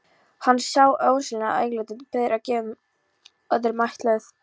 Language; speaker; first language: Icelandic; non-native, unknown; Polish